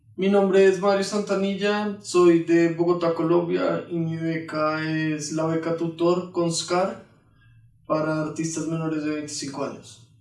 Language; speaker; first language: Spanish; native; Spanish